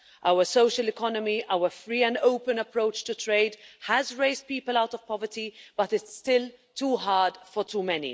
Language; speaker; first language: English; non-native, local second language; Maltese